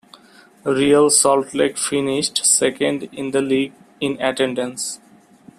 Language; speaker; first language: English; non-native, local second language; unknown